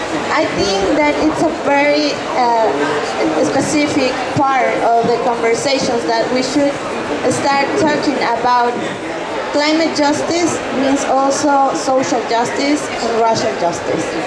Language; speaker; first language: English; non-native, learner; Quechua